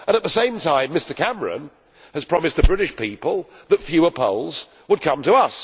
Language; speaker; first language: English; native; English